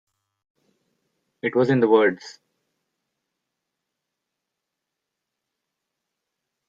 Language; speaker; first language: English; non-native, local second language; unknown